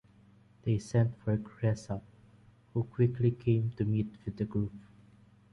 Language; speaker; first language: English; non-native, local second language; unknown